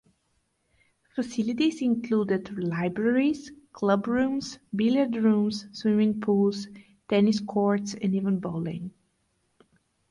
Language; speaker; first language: English; non-native, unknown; Bulgarian